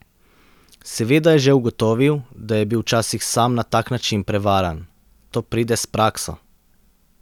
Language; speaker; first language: Slovenian; native; Slovenian